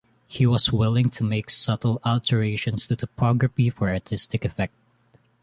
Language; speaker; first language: English; non-native, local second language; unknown